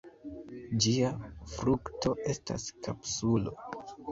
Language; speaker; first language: Esperanto; non-native, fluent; Kinyarwanda